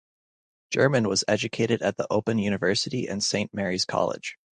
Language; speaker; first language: English; native; English